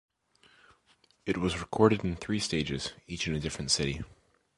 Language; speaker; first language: English; native; English